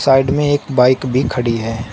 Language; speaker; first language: Hindi; native; Hindi